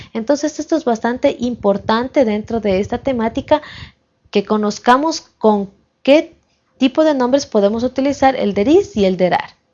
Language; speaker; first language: Spanish; native; Spanish